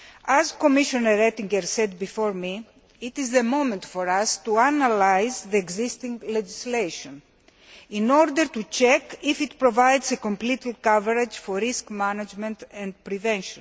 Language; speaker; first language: English; non-native, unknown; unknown